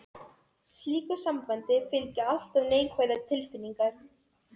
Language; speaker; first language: Icelandic; non-native, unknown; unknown